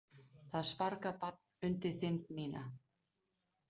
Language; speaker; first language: Icelandic; non-native, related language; Danish